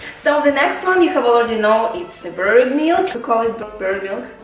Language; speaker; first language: English; non-native, learner; Russian